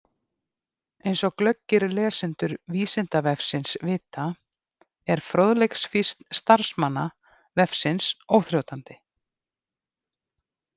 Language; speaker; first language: Icelandic; native; Icelandic